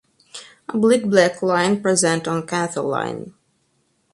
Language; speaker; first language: English; non-native, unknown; Russian